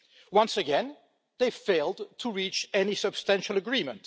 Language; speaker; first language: English; non-native, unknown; French